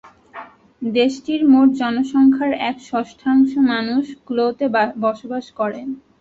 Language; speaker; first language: Bangla; native; Bangla